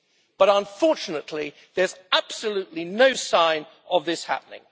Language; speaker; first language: English; native; English